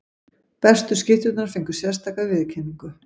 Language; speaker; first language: Icelandic; native; Icelandic